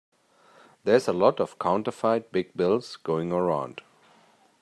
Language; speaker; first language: English; native; English